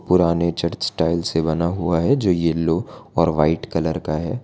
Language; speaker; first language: Hindi; non-native, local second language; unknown